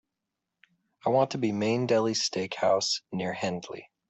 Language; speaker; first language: English; native; English